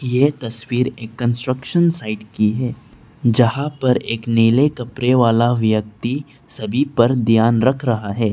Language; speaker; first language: Hindi; non-native, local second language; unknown